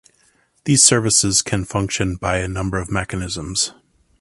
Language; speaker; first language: English; native; English